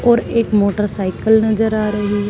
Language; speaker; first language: Hindi; native; Hindi